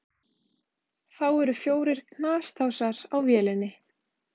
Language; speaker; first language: Icelandic; native; Icelandic